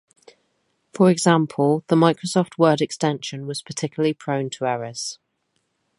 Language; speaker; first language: English; native; English